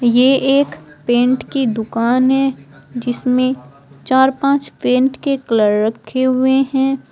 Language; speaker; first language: Hindi; native; Hindi